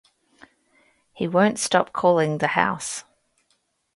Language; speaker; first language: English; native; English